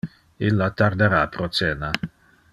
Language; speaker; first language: Interlingua; non-native, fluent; Dutch